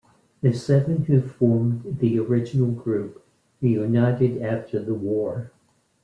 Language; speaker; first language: English; native; English